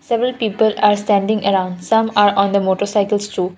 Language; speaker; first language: English; non-native, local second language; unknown